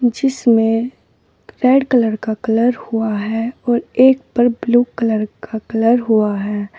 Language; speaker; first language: Hindi; native; Hindi